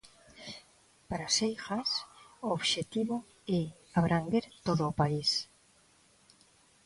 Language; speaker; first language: Galician; non-native, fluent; Spanish